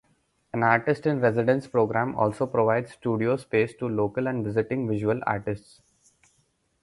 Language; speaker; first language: English; non-native, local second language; Marathi